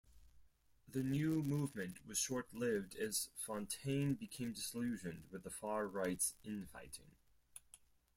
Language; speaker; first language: English; non-native, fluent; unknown